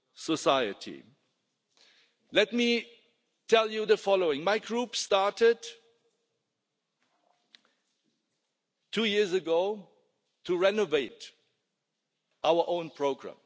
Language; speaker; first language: English; non-native, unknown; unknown